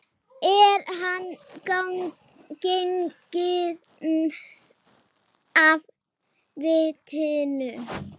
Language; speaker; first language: Icelandic; native; Icelandic